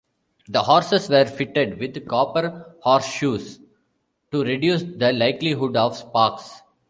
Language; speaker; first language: English; non-native, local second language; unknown